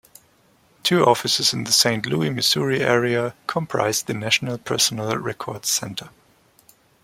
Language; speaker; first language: English; non-native, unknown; German